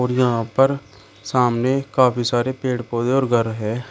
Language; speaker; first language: Hindi; native; Hindi